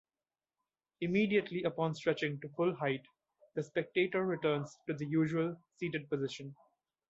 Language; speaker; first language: English; non-native, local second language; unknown